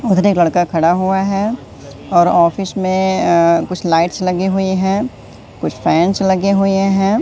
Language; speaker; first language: Hindi; native; Hindi